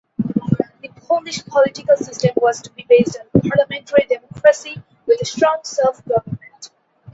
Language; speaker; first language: English; non-native, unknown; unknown